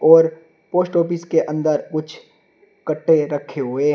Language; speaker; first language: Hindi; native; Hindi